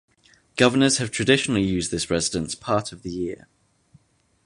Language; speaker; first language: English; native; English